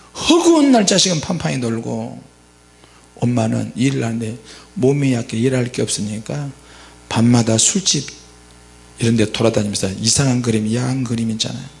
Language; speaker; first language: Korean; native; Korean